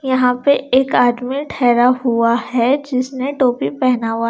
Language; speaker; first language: Hindi; non-native, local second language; Punjabi